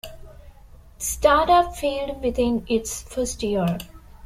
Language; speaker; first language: English; non-native, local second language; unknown